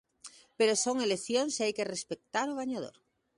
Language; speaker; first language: Galician; native; Galician